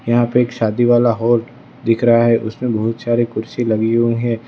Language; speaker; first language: Hindi; non-native, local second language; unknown